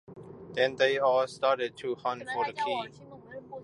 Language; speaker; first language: English; non-native, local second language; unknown